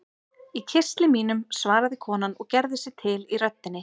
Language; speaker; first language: Icelandic; native; Icelandic